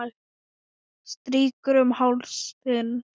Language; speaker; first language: Icelandic; non-native, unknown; Thai